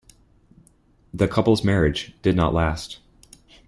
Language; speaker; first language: English; native; English